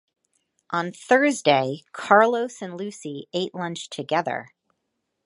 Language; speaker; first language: English; native; English